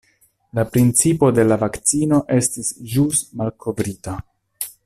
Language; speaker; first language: Esperanto; non-native, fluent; Italian